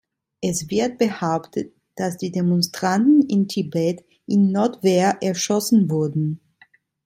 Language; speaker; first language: German; non-native, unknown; Italian